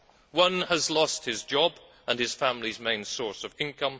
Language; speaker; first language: English; native; English